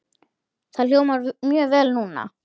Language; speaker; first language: Icelandic; native; Icelandic